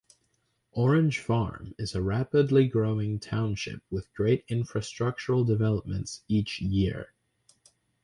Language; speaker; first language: English; native; English